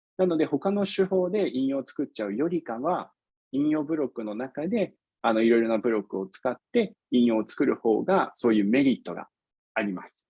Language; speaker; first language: Japanese; non-native, fluent; English